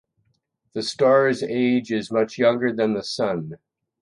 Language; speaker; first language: English; native; English